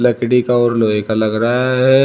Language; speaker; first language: Hindi; native; Hindi